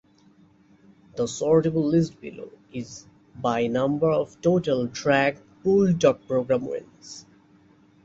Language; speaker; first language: English; non-native, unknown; Bangla